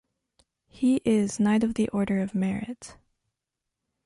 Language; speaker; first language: English; non-native, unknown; French